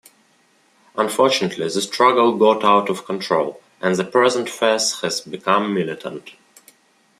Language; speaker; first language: English; non-native, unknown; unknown